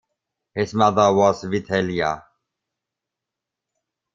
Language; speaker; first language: English; non-native, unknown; German